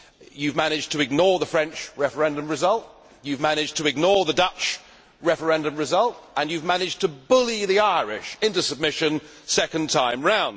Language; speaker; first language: English; native; English